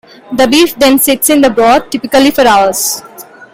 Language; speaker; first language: English; non-native, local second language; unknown